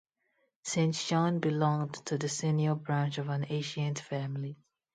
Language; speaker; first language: English; non-native, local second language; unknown